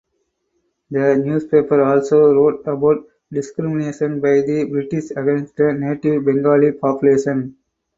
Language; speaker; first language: English; non-native, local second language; Tamil